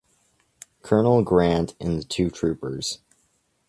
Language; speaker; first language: English; native; English